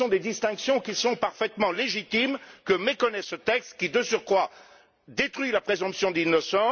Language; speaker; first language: French; native; French